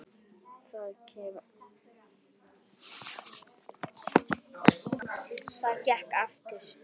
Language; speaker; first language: Icelandic; native; Icelandic